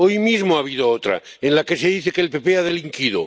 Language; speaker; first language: Spanish; non-native, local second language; Catalan